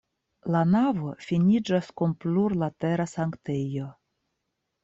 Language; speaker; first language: Esperanto; non-native, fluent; Russian